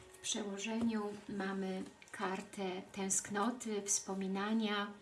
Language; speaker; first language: Polish; early bilingual, heritage; Polish